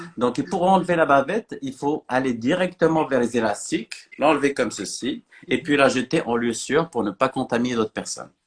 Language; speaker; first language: French; non-native, local second language; Arabic